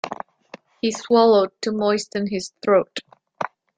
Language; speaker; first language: English; non-native, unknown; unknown